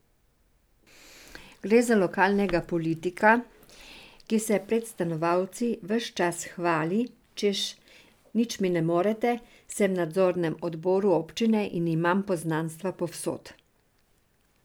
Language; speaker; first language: Slovenian; non-native, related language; Serbian